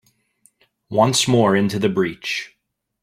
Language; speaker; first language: English; native; English